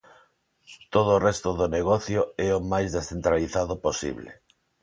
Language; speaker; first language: Galician; non-native, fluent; Spanish